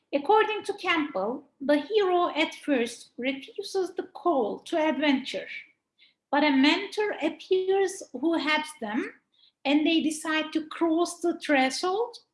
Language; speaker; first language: English; non-native, fluent; Turkish